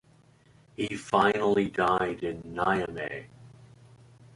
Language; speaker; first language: English; native; English